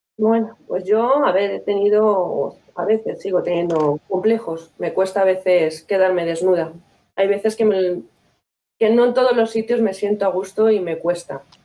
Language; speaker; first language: Spanish; native; Spanish